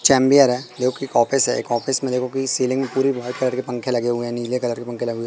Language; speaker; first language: Hindi; native; Hindi